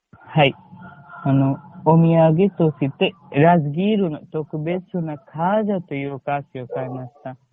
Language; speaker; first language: Japanese; non-native, learner; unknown